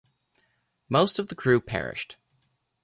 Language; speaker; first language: English; native; English